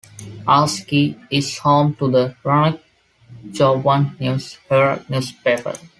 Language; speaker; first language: English; non-native, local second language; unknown